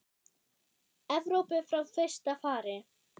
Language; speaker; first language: Icelandic; non-native, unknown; German